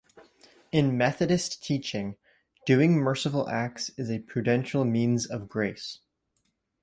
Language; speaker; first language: English; native; English